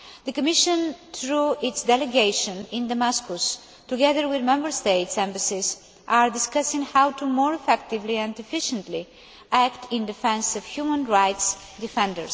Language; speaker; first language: English; non-native, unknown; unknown